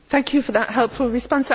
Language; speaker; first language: English; native; English